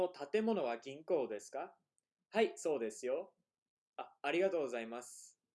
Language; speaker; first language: Japanese; non-native, fluent; English